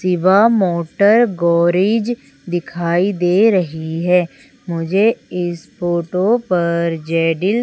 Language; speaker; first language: Hindi; native; Hindi